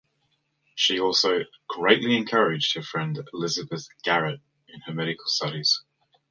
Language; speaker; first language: English; native; English